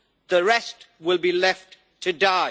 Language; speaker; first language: English; native; English